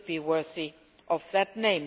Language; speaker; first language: English; non-native, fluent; Luxembourgish